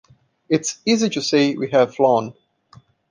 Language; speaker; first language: English; non-native, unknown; Portuguese